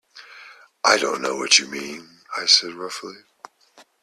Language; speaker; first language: English; native; English